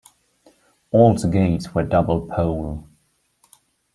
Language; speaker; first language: English; non-native, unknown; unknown